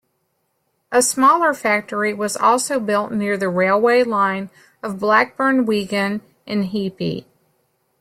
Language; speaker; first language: English; native; English